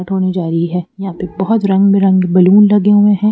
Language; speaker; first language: Hindi; native; Hindi